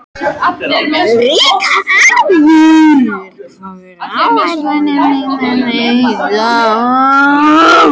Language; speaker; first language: Icelandic; non-native, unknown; French